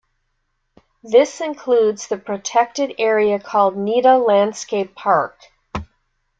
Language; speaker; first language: English; native; English